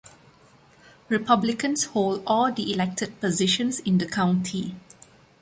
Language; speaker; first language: English; non-native, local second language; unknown